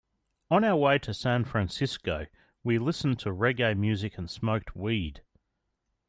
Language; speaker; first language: English; native; English